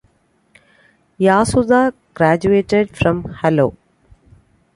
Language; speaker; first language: English; non-native, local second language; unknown